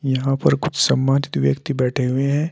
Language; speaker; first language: Hindi; native; Hindi